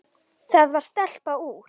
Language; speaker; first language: Icelandic; native; Icelandic